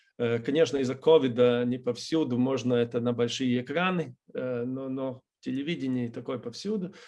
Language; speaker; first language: Russian; non-native, fluent; Latvian